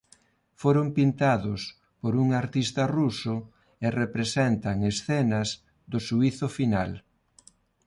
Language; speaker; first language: Galician; non-native, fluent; Spanish